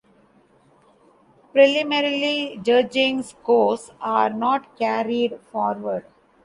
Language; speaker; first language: English; non-native, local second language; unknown